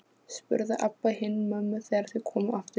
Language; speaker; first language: Icelandic; non-native, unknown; Polish